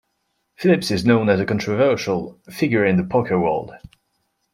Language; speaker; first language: English; non-native, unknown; French